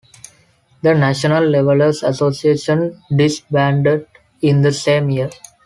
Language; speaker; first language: English; non-native, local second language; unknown